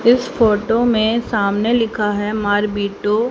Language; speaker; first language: Hindi; native; Hindi